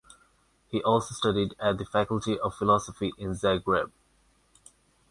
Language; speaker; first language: English; non-native, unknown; Bangla